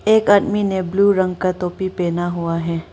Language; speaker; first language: Hindi; non-native, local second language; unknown